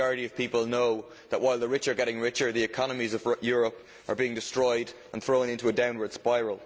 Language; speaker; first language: English; native; English